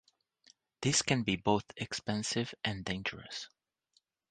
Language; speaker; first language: English; non-native, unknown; Portuguese